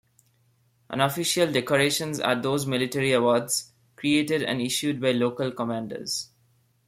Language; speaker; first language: English; non-native, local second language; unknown